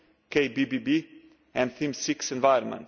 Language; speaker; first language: English; non-native, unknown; Slovenian